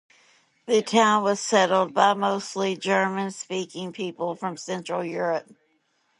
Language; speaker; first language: English; native; English